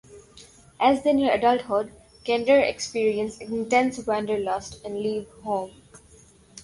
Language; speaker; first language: English; non-native, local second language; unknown